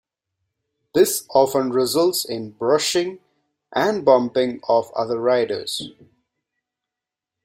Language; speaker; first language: English; non-native, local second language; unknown